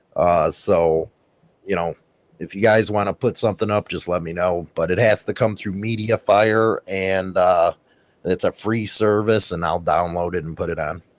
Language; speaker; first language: English; native; English